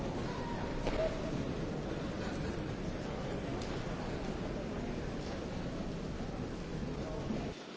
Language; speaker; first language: French; non-native, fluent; Italian